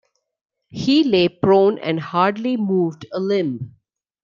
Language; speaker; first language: English; non-native, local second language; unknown